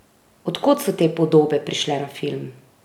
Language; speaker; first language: Slovenian; native; Slovenian